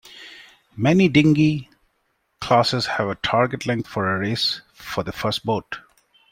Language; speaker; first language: English; non-native, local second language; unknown